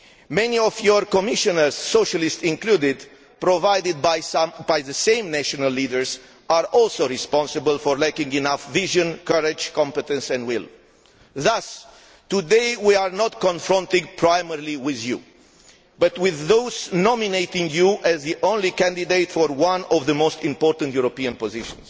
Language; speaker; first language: English; non-native, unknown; Romanian